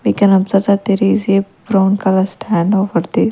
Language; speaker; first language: English; non-native, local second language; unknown